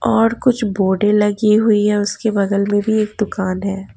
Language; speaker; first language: Hindi; native; Hindi